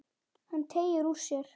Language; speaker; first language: Icelandic; native; Icelandic